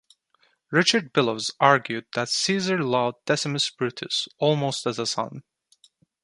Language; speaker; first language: English; non-native, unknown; Turkish